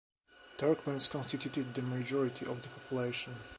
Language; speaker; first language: English; non-native, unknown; Polish